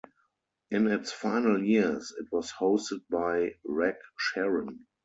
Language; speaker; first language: English; non-native, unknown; German